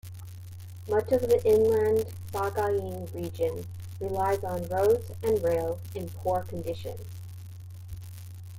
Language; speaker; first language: English; native; English